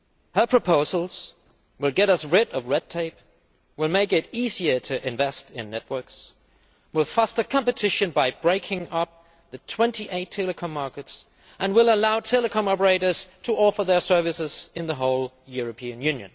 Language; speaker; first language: English; non-native, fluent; Danish